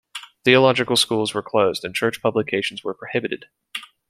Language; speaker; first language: English; native; English